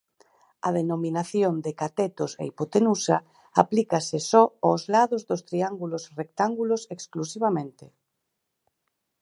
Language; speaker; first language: Galician; native; Galician